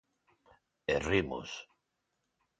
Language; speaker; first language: Galician; non-native, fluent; Spanish